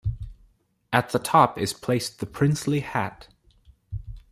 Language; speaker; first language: English; native; English